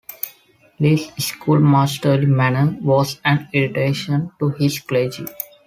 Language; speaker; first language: English; non-native, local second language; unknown